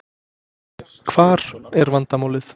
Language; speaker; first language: Icelandic; non-native, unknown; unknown